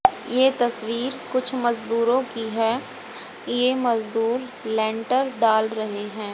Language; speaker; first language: Hindi; native; Hindi